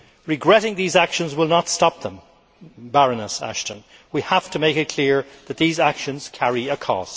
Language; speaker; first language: English; native; English